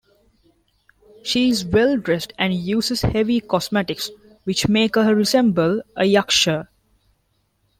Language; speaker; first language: English; non-native, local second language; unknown